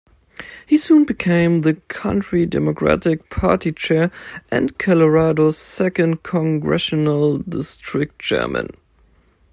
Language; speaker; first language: English; non-native, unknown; German